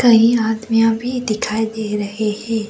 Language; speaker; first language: Hindi; non-native, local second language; Assamese